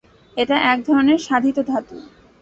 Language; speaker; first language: Bangla; native; Bangla